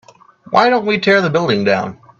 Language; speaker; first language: English; native; English